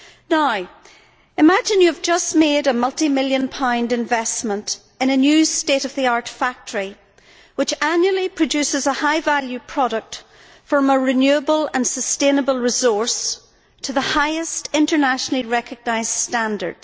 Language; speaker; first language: English; native; English